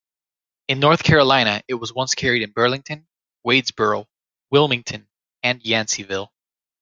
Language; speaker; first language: English; native; English